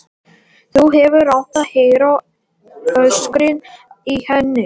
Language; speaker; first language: Icelandic; non-native, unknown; Latvian